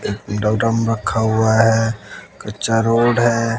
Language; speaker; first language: Hindi; native; Hindi